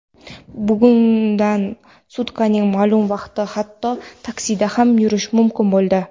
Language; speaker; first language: Uzbek; non-native, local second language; Kara-Kalpak